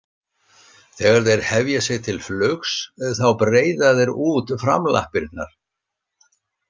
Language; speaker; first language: Icelandic; native; Icelandic